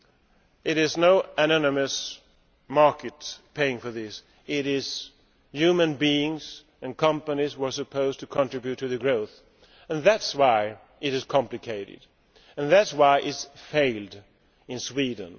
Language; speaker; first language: English; non-native, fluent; Swedish